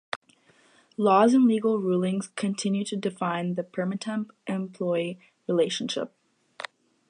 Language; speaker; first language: English; native; English